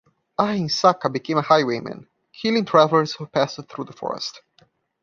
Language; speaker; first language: English; non-native, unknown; Portuguese